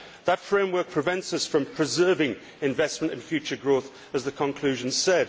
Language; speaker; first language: English; native; English